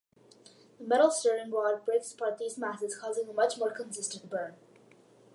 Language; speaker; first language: English; early bilingual, other home language; Malayalam